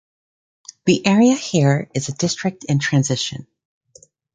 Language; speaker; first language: English; native; English